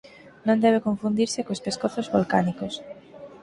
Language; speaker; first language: Galician; native; Galician